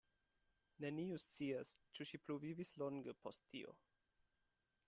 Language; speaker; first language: Esperanto; non-native, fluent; German